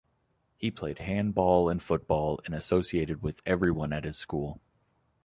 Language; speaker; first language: English; native; English